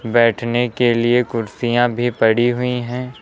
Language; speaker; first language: Hindi; native; Hindi